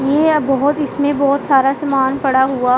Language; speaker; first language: Hindi; non-native, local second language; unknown